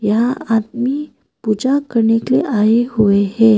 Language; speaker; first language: Hindi; non-native, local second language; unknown